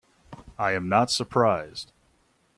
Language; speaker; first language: English; native; English